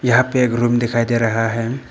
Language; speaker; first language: Hindi; early bilingual, other home language; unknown